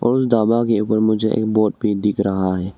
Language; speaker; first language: Hindi; non-native, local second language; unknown